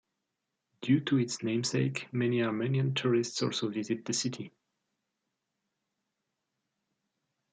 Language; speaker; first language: English; non-native, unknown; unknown